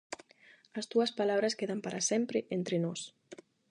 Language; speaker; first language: Galician; non-native, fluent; Spanish